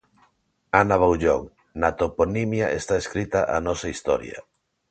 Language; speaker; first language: Galician; non-native, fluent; Spanish